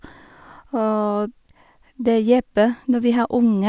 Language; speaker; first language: Norwegian; non-native, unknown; Vietnamese